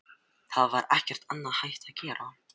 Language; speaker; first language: Icelandic; non-native, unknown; Filipino